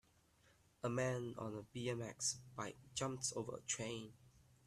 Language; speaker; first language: English; non-native, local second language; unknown